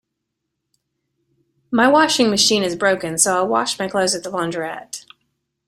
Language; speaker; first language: English; native; English